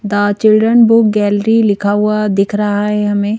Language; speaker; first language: Hindi; native; Hindi